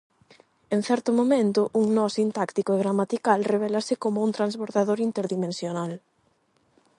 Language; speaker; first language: Galician; non-native, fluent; Spanish